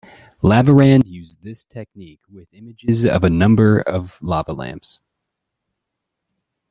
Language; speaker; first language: English; native; English